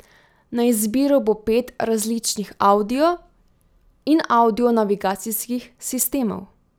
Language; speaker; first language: Slovenian; native; Slovenian